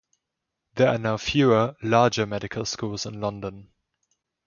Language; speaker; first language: English; non-native, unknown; German